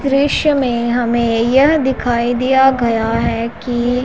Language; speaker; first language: Hindi; non-native, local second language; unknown